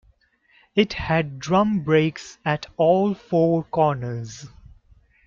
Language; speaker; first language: English; non-native, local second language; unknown